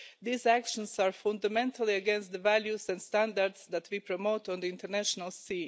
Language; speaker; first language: English; non-native, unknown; Croatian